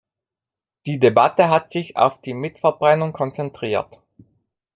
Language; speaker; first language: German; non-native, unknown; Italian